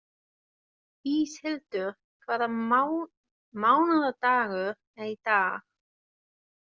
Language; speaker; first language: Icelandic; non-native, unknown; German